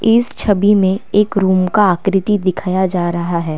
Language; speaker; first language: Hindi; non-native, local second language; Assamese